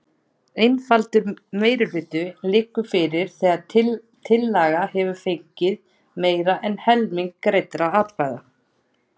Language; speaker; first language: Icelandic; native; Icelandic